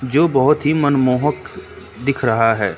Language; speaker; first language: Hindi; native; Hindi